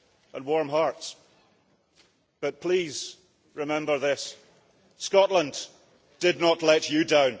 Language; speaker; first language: English; early bilingual, heritage; English